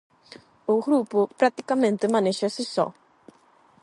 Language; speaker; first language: Galician; non-native, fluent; Spanish